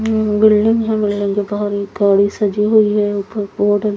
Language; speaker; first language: Hindi; native; Hindi